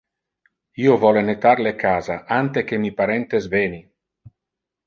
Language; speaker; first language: Interlingua; non-native, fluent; Italian